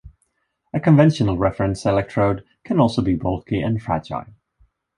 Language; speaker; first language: English; non-native, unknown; Swedish